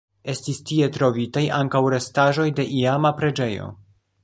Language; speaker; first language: Esperanto; non-native, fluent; Polish